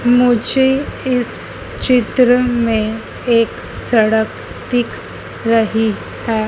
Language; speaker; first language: Hindi; native; Hindi